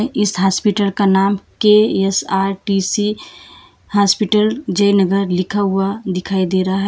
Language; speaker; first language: Hindi; non-native, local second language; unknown